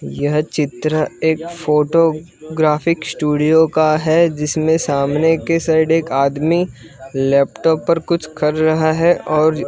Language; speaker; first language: Hindi; non-native, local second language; Gujarati